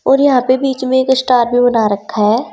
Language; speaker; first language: Hindi; native; Hindi